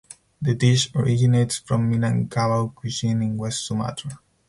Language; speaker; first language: English; non-native, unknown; Spanish